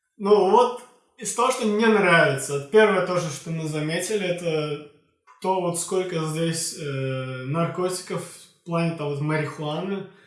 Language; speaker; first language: Russian; non-native, local second language; Azerbaijani